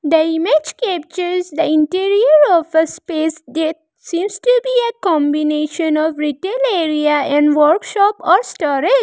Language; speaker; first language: English; non-native, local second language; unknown